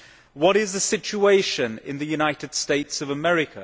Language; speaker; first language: English; native; English